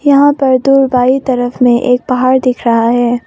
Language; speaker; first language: Hindi; non-native, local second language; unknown